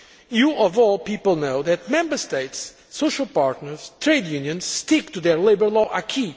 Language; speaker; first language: English; non-native, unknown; Portuguese